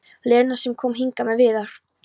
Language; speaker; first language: Icelandic; non-native, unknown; Polish